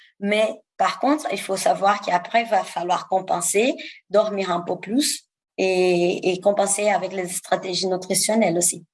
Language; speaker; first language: French; non-native, fluent; Portuguese